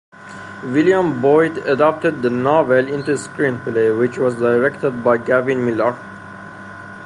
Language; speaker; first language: English; non-native, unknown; Persian